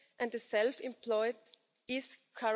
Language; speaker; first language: English; non-native, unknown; Portuguese